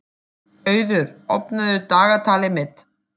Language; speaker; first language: Icelandic; non-native, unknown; German